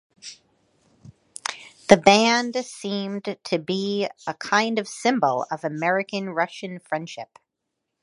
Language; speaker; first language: English; native; English